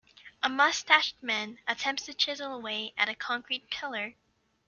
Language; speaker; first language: English; native; English